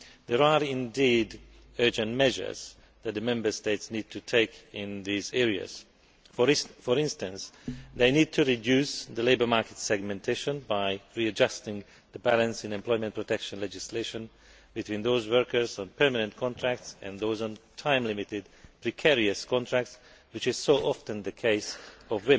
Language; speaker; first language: English; non-native, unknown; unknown